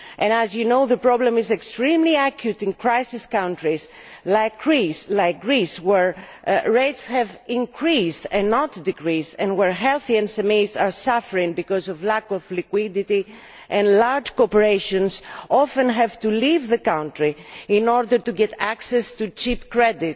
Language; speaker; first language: English; non-native, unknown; Greek